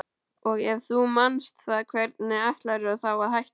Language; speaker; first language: Icelandic; native; Icelandic